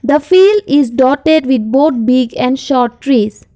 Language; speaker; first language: English; non-native, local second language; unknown